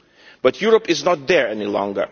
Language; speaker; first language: English; non-native, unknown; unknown